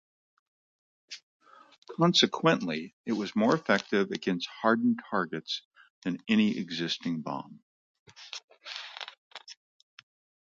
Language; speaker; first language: English; native; English